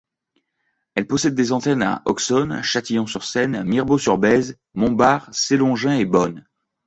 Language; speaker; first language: French; native; French